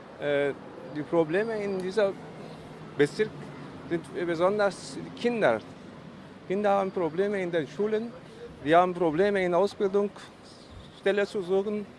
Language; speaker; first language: German; early bilingual, other home language; Turkish